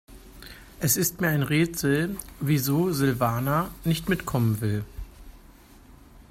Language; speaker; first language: German; native; German